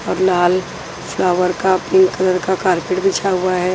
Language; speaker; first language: Hindi; non-native, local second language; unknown